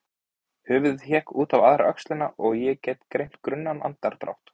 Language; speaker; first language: Icelandic; native; Icelandic